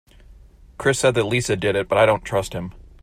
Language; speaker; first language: English; native; English